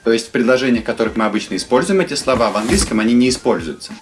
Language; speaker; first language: Russian; native; Russian